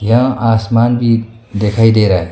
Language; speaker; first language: Hindi; non-native, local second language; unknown